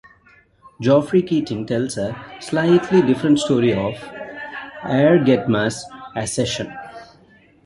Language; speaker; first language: English; non-native, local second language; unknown